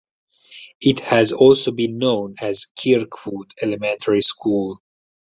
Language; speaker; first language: English; non-native, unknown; Italian